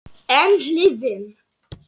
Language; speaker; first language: Icelandic; non-native, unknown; Lithuanian